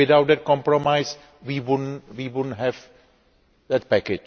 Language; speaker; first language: English; non-native, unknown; Greek